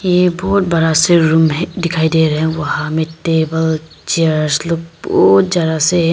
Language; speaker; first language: Hindi; non-native, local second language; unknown